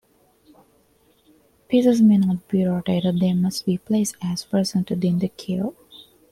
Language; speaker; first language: English; non-native, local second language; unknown